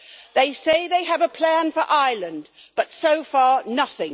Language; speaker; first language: English; native; English